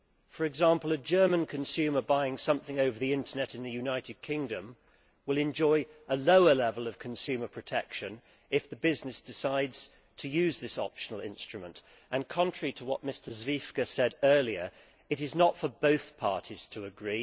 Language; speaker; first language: English; native; English